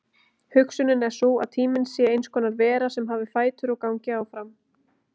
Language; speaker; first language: Icelandic; native; Icelandic